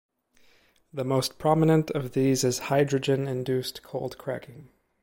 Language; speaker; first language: English; native; English